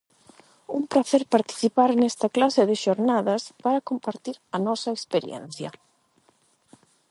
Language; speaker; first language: Galician; non-native, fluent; Spanish